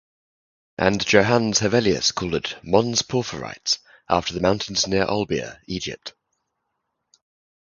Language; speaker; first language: English; native; English